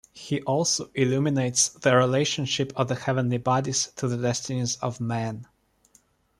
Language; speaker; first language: English; non-native, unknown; Russian